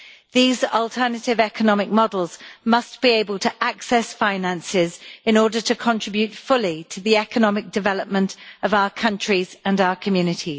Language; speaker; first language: English; native; English